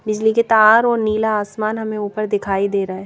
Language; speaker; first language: Hindi; native; Hindi